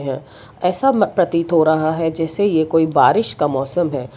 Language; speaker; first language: Hindi; non-native, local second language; Gujarati